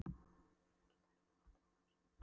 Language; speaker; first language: Icelandic; non-native, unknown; Polish